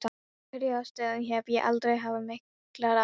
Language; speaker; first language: Icelandic; non-native, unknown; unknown